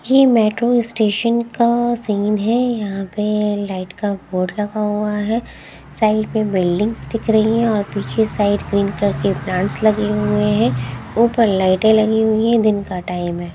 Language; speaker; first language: Hindi; native; Hindi